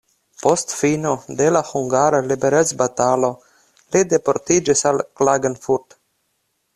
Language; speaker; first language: Esperanto; non-native, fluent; Russian